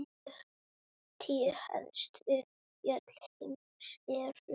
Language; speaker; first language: Icelandic; native; Icelandic